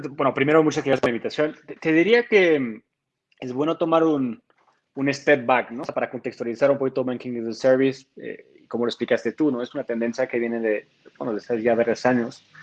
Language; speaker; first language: Spanish; non-native, fluent; French